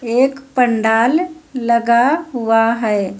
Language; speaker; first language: Hindi; native; Hindi